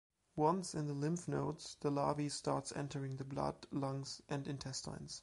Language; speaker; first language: English; non-native, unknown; German